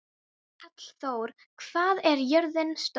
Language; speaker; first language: Icelandic; non-native, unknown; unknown